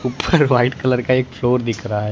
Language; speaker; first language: Hindi; non-native, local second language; Gujarati